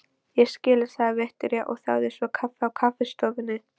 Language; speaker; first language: Icelandic; non-native, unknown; Polish